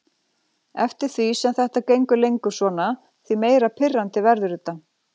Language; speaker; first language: Icelandic; native; Icelandic